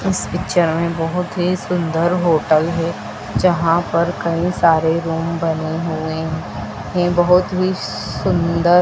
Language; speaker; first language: Hindi; native; Hindi